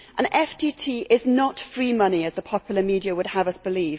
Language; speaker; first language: English; native; English